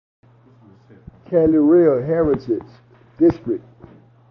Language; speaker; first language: English; native; English